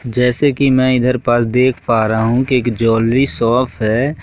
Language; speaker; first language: Hindi; native; Hindi